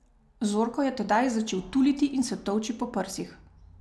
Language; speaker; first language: Slovenian; native; Slovenian